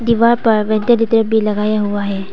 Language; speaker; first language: Hindi; non-native, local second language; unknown